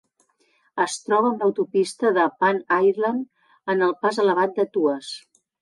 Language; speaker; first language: Catalan; native; Catalan